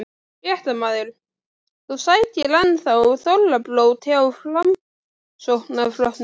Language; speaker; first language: Icelandic; native; Icelandic